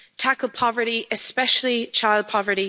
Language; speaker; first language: English; native; English